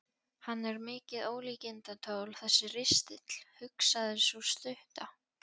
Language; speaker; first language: Icelandic; non-native, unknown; Polish